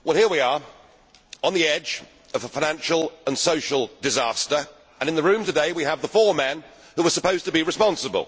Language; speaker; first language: English; native; English